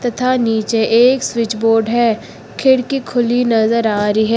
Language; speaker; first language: Hindi; native; Hindi